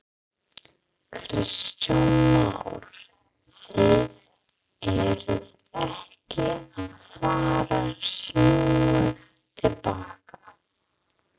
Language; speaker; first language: Icelandic; non-native, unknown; English